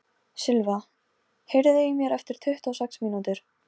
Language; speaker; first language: Icelandic; non-native, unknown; Polish